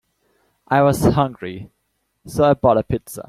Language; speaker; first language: English; native; English